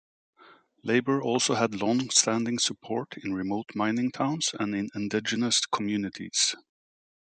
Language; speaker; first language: English; native; English